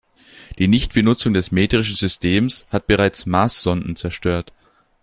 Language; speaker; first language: German; native; German